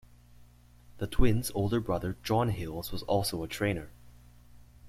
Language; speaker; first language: English; native; English